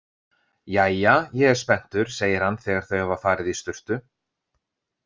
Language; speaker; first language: Icelandic; native; Icelandic